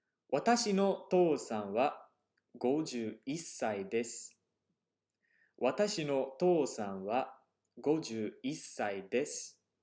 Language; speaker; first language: Japanese; non-native, fluent; English